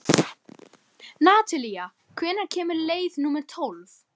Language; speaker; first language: Icelandic; native; Icelandic